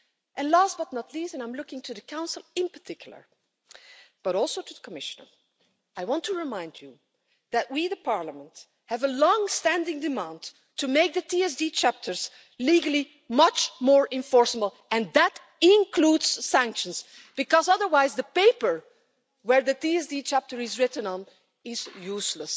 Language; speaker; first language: English; non-native, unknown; Dutch